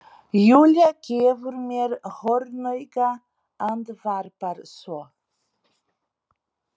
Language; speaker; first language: Icelandic; non-native, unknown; Portuguese